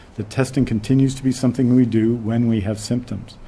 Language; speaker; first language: English; native; English